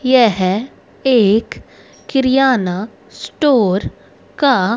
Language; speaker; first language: Hindi; native; Hindi